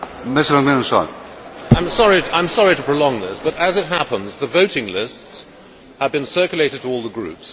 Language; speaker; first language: English; native; English